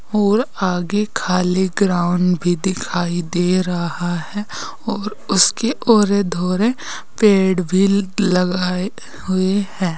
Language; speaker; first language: Hindi; native; Hindi